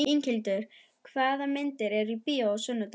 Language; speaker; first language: Icelandic; non-native, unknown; German